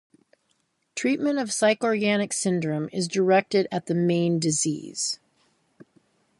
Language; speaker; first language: English; native; English